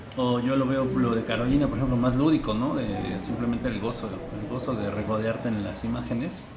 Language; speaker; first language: Spanish; native; Spanish